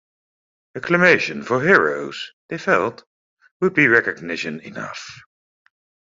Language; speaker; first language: English; native; English